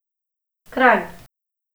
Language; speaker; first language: Slovenian; non-native, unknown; Macedonian